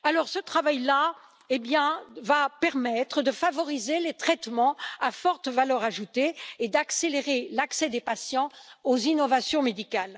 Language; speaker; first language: French; native; French